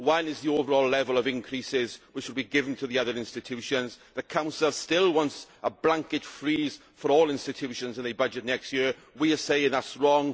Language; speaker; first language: English; native; English